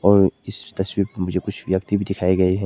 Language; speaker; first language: Hindi; non-native, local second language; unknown